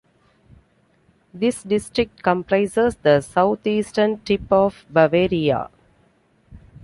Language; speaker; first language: English; non-native, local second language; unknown